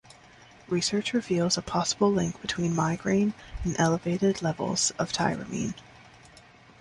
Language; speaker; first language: English; native; English